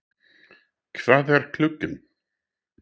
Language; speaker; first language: Icelandic; non-native, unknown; English